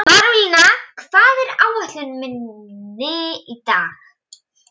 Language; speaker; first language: Icelandic; non-native, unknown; Polish